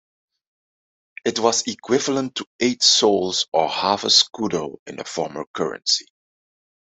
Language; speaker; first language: English; non-native, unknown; Dutch